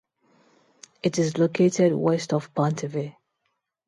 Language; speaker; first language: English; non-native, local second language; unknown